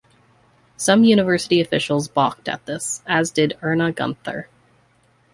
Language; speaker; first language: English; native; English